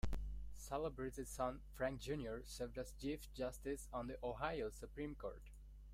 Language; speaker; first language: English; non-native, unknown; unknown